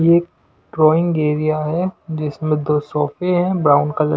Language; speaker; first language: Hindi; non-native, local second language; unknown